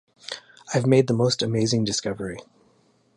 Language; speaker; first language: English; native; English